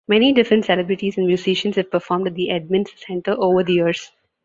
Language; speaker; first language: English; non-native, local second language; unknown